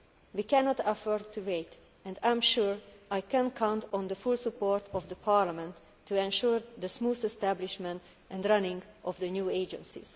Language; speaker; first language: English; non-native, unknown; Hungarian